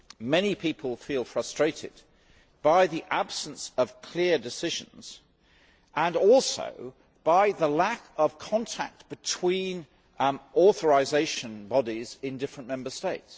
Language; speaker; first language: English; native; English